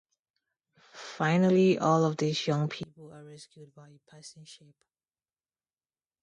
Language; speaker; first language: English; non-native, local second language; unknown